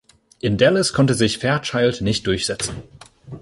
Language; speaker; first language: German; native; German